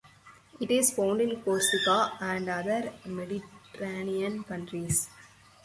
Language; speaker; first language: English; non-native, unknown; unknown